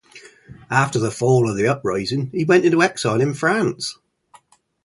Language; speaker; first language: English; native; English